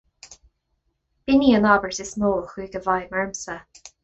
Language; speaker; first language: Irish; non-native, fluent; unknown